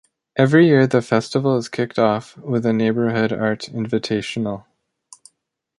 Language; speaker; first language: English; native; English